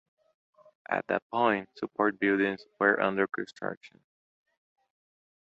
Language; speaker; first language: English; non-native, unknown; Portuguese